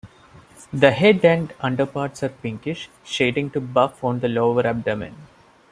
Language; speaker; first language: English; non-native, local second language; Malayalam